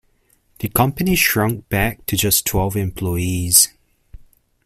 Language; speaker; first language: English; native; English